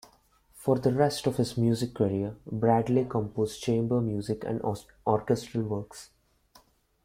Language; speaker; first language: English; non-native, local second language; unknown